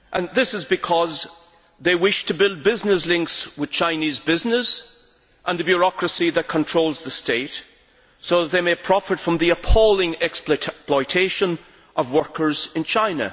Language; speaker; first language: English; native; English